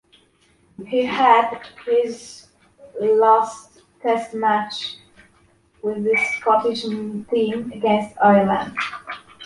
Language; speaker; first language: English; non-native, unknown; Polish